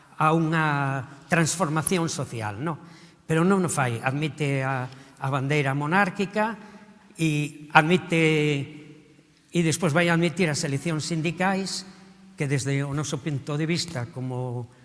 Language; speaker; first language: Galician; early bilingual, other home language; Spanish